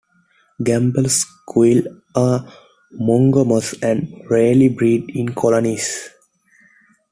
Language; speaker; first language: English; non-native, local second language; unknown